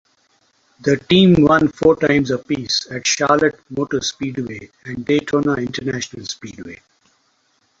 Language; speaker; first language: English; non-native, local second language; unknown